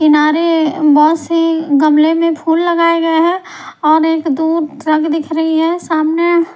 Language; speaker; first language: Hindi; non-native, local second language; Punjabi